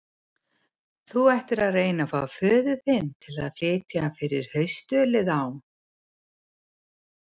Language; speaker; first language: Icelandic; native; Icelandic